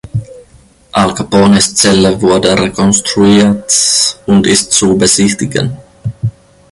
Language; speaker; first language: German; non-native, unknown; Finnish